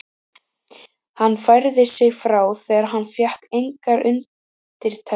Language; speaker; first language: Icelandic; native; Icelandic